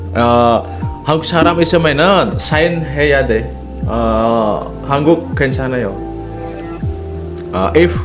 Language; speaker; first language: Korean; non-native, learner; Indonesian